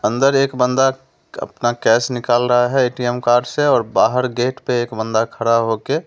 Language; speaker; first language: Hindi; native; Hindi